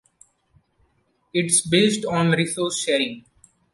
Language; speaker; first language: English; non-native, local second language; Marathi